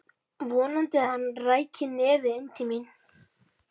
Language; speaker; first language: Icelandic; native; Icelandic